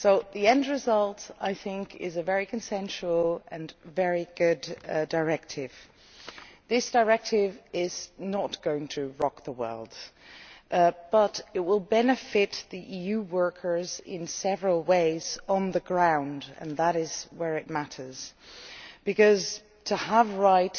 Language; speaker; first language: English; non-native, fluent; Dutch